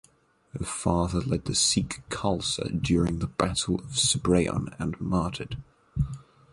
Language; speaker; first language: English; native; English